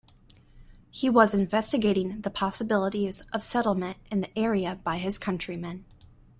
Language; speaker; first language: English; native; English